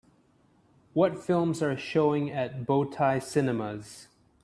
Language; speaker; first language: English; native; English